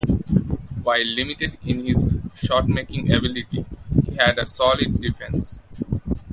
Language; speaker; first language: English; non-native, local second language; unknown